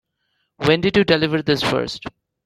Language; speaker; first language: English; non-native, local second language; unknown